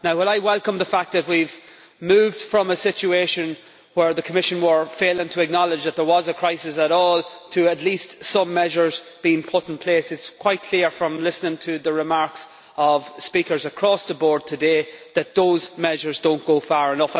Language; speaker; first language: English; native; English